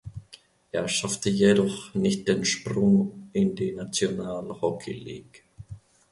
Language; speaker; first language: German; non-native, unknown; Finnish